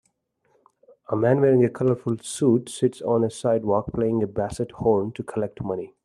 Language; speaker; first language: English; non-native, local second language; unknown